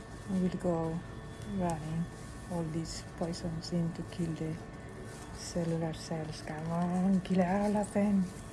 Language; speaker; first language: English; non-native, fluent; Spanish